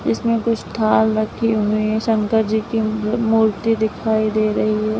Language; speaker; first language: Hindi; native; Hindi